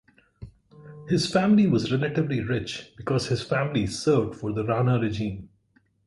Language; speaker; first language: English; non-native, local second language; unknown